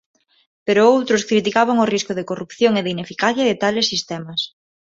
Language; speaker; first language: Galician; non-native, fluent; Spanish